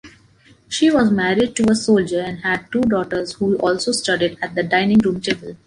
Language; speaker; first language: English; non-native, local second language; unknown